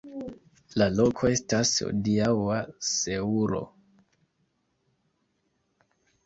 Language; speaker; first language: Esperanto; non-native, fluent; Kinyarwanda